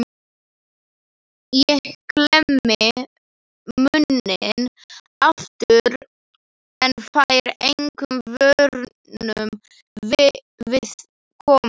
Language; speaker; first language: Icelandic; non-native, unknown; Slovak